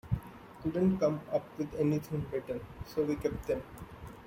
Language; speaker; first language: English; non-native, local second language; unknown